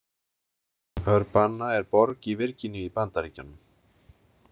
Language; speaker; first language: Icelandic; native; Icelandic